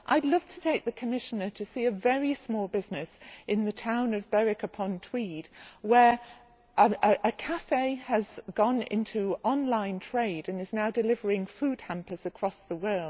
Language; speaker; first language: English; native; English